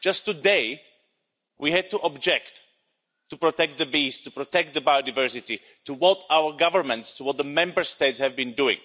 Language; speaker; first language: English; non-native, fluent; Slovak